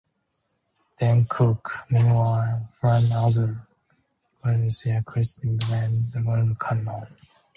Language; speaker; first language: English; native; English